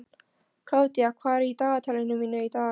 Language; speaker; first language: Icelandic; non-native, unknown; Polish